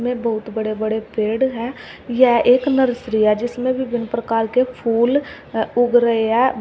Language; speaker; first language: Hindi; native; Hindi